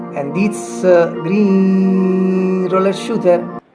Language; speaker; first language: English; non-native, learner; Italian